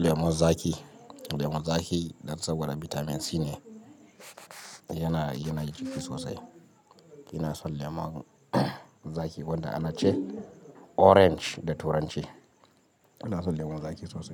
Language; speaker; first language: Hausa; native; Hausa